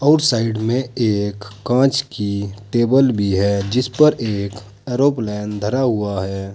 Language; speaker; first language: Hindi; native; Hindi